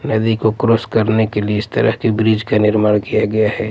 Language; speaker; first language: Hindi; non-native, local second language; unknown